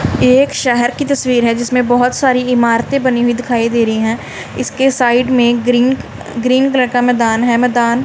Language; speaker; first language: Hindi; non-native, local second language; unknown